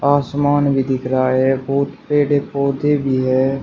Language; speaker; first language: Hindi; native; Hindi